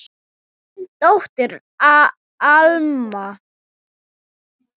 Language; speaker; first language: Icelandic; non-native, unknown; Thai